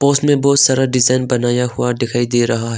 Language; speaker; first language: Hindi; non-native, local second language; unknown